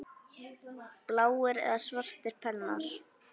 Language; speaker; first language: Icelandic; native; Icelandic